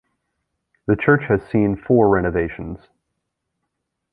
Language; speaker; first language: English; native; English